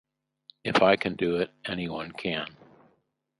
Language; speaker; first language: English; native; English